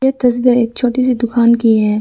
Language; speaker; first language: Hindi; non-native, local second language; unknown